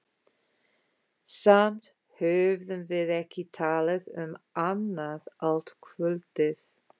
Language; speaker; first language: Icelandic; non-native, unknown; English